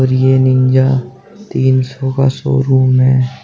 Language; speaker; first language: Hindi; native; Hindi